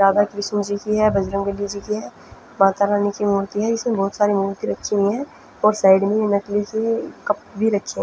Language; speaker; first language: Hindi; non-native, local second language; Punjabi